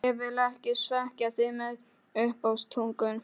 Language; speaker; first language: Icelandic; non-native, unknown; Polish